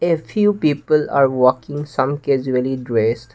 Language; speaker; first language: English; non-native, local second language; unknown